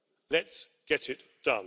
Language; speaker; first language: English; native; English